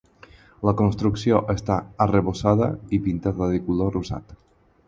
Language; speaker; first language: Catalan; non-native, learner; Spanish